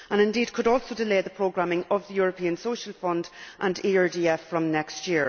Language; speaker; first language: English; native; English